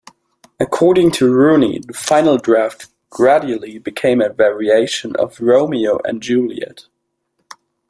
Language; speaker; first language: English; non-native, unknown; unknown